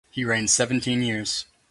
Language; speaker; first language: English; native; English